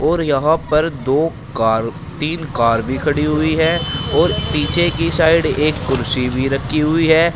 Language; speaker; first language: Hindi; native; Hindi